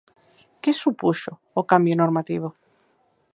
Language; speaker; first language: Galician; native; Galician